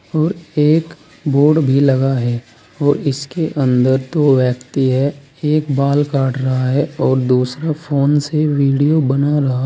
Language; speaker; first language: Hindi; native; Hindi